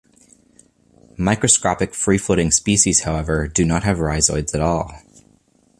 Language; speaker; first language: English; native; English